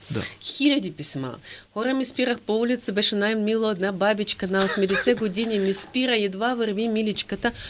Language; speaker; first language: Bulgarian; non-native, fluent; Russian